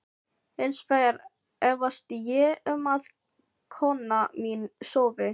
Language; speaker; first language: Icelandic; non-native, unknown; Filipino